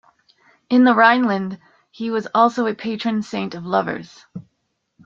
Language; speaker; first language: English; native; English